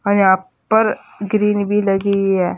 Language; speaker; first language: Hindi; native; Hindi